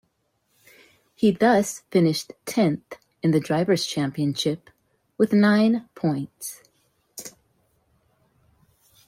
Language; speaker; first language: English; native; English